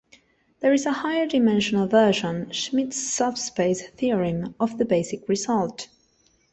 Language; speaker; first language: English; non-native, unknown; Spanish